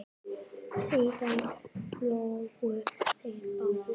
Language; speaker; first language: Icelandic; native; Icelandic